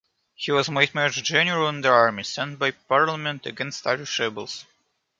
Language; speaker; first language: English; non-native, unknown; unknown